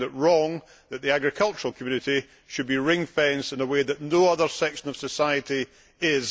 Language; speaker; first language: English; native; English